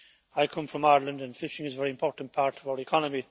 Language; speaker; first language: English; native; English